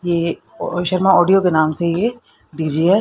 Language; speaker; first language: Hindi; native; Hindi